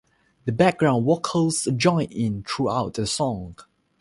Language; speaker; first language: English; non-native, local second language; Chinese